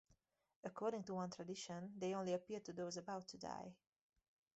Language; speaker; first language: English; native; English